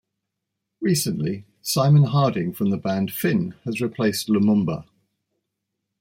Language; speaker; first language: English; native; English